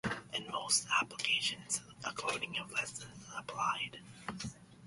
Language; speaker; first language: English; native; English